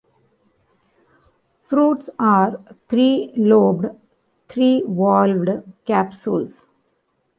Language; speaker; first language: English; non-native, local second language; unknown